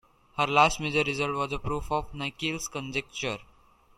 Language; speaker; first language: English; native; English